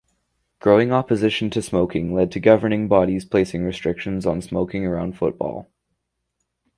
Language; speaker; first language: English; native; English